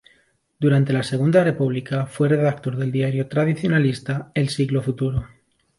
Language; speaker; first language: Spanish; non-native, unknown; English